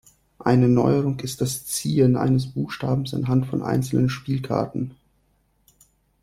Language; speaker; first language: German; non-native, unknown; Russian